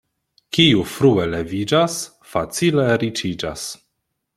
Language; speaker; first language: Esperanto; non-native, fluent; Polish